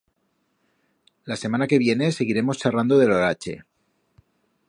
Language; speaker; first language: Aragonese; native; Aragonese